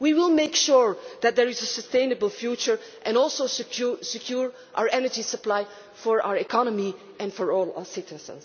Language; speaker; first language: English; non-native, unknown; Dutch